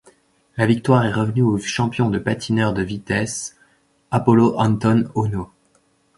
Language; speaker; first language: French; native; French